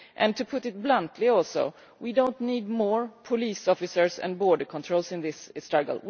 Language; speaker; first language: English; non-native, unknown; Swedish